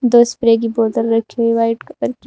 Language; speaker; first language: Hindi; native; Hindi